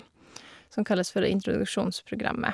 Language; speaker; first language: Norwegian; non-native, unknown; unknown